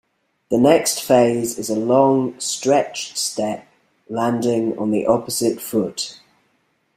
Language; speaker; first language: English; native; English